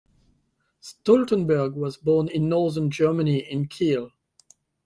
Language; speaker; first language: English; non-native, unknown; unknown